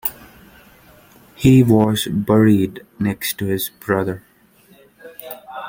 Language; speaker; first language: English; non-native, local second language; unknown